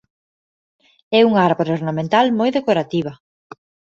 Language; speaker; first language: Galician; non-native, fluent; Spanish